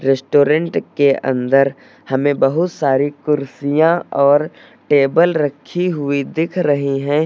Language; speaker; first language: Hindi; native; Hindi